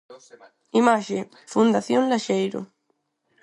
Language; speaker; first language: Galician; non-native, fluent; Spanish